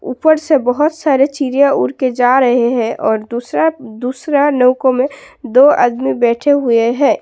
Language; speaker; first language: Hindi; non-native, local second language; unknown